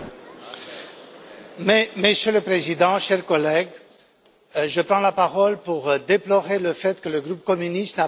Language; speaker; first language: French; non-native, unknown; Romanian